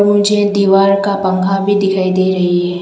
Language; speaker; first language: Hindi; non-native, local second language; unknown